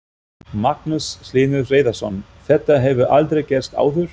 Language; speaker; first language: Icelandic; non-native, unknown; German